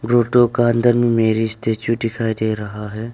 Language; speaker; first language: Hindi; non-native, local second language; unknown